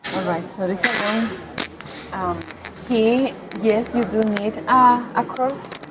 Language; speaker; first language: English; non-native, fluent; Spanish